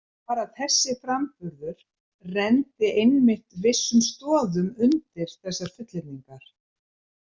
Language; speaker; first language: Icelandic; native; Icelandic